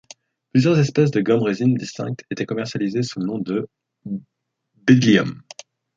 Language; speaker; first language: French; native; French